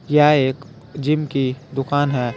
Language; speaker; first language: Hindi; native; Hindi